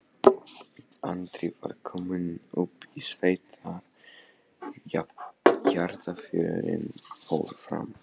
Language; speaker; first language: Icelandic; non-native, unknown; Polish